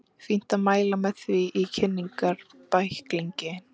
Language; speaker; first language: Icelandic; native; Icelandic